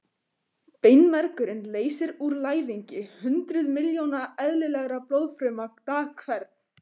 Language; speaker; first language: Icelandic; native; Icelandic